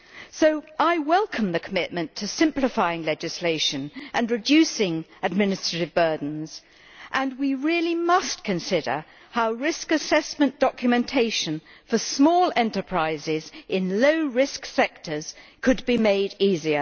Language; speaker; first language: English; native; English